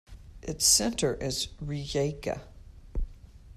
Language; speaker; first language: English; native; English